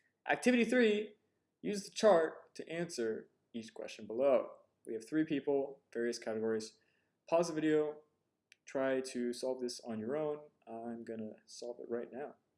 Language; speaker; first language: English; native; English